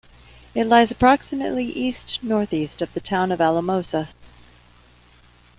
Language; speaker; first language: English; native; English